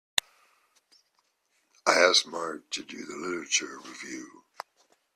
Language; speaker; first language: English; native; English